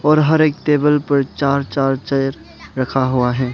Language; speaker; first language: Hindi; non-native, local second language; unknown